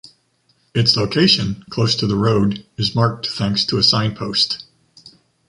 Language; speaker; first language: English; native; English